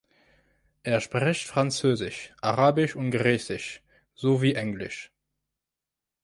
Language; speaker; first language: German; non-native, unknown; French